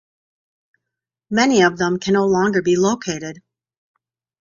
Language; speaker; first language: English; native; English